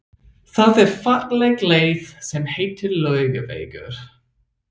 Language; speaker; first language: Icelandic; non-native, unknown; English